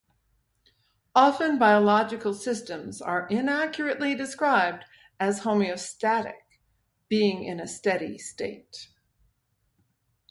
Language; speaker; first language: English; native; English